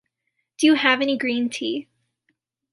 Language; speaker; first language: English; native; English